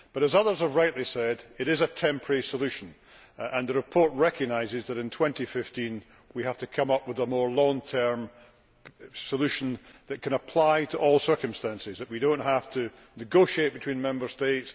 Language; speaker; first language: English; native; English